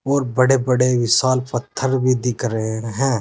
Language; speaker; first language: Hindi; native; Hindi